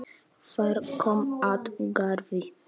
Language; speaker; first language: Icelandic; non-native, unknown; Polish